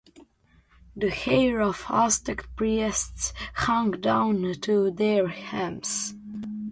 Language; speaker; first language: English; non-native, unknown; Serbian